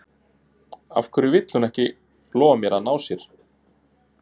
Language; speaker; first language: Icelandic; native; Icelandic